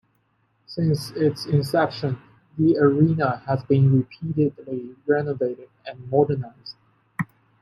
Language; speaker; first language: English; non-native, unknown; Chinese